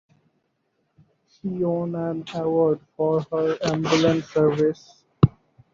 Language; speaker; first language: English; non-native, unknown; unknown